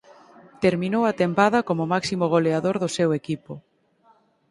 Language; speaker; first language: Galician; native; Galician